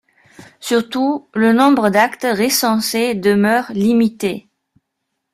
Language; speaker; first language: French; non-native, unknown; German